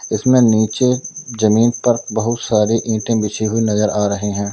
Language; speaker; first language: Hindi; native; Hindi